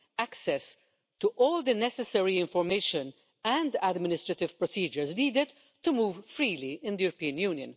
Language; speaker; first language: English; non-native, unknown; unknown